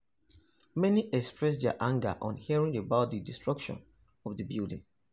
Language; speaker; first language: English; non-native, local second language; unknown